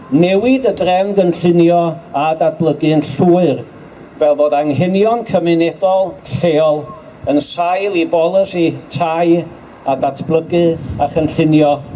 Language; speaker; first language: Welsh; native; Welsh